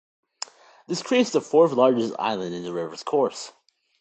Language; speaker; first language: English; native; English